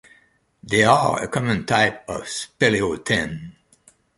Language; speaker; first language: English; non-native, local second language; French